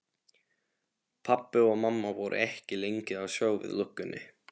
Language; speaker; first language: Icelandic; non-native, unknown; Polish